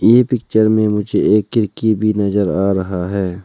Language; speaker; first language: Hindi; non-native, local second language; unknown